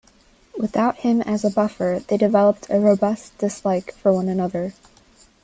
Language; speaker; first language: English; native; English